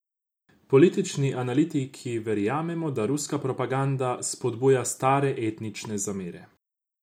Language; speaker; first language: Slovenian; non-native, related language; Croatian